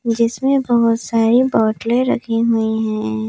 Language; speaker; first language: Hindi; native; Hindi